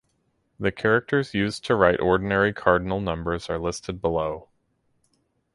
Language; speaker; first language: English; native; English